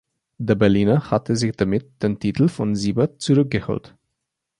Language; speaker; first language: German; non-native, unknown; Slovenian